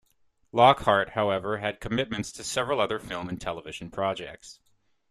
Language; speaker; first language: English; native; English